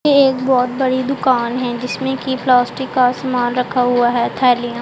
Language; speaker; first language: Hindi; non-native, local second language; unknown